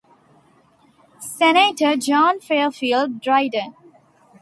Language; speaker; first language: English; non-native, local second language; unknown